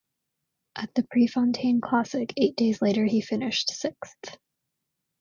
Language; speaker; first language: English; native; English